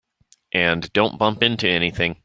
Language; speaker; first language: English; native; English